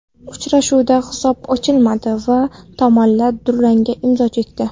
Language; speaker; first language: Uzbek; non-native, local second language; Kara-Kalpak